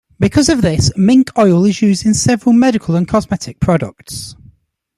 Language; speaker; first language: English; native; English